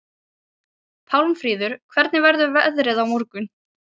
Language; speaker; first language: Icelandic; non-native, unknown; Ukrainian